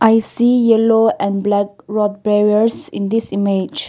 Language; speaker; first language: English; non-native, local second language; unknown